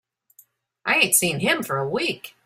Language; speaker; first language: English; native; English